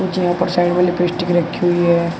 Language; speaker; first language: Hindi; native; Hindi